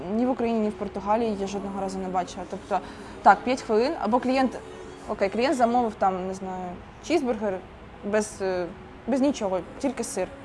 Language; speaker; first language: Ukrainian; non-native, local second language; Russian